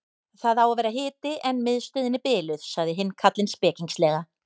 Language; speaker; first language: Icelandic; native; Icelandic